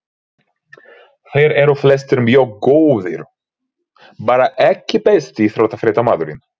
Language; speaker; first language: Icelandic; non-native, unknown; Ukrainian